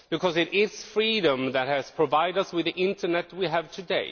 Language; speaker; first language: English; non-native, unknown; Swedish